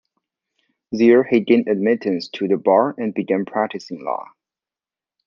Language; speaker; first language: English; non-native, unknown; Chinese